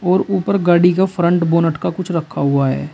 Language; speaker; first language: Hindi; native; Hindi